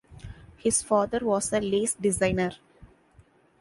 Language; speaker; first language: English; non-native, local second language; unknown